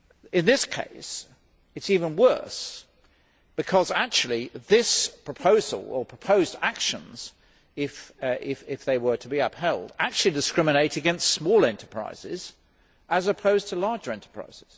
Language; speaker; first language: English; native; English